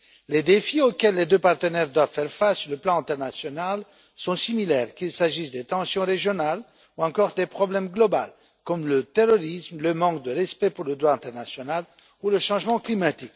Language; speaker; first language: French; non-native, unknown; Romanian